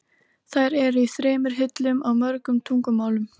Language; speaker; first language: Icelandic; native; Icelandic